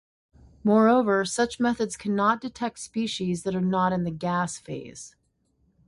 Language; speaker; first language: English; native; English